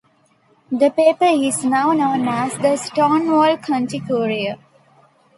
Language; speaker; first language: English; non-native, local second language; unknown